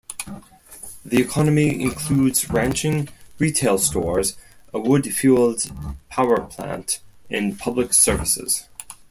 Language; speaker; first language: English; non-native, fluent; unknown